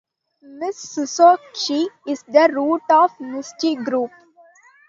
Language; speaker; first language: English; non-native, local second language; Tamil